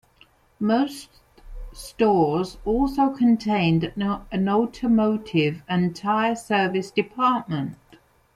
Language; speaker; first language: English; non-native, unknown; Spanish